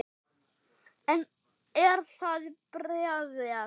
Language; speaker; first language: Icelandic; non-native, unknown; German